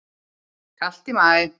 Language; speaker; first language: Icelandic; native; Icelandic